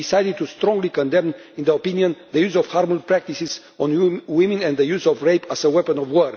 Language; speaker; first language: English; non-native, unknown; Romanian